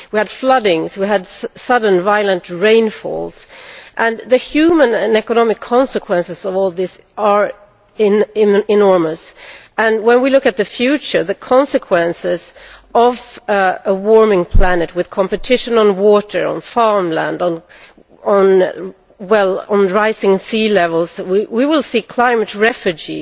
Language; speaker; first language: English; non-native, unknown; Swedish